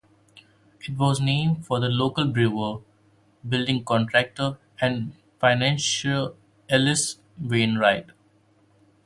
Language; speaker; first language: English; non-native, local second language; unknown